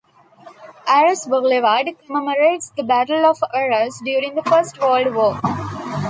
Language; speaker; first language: English; non-native, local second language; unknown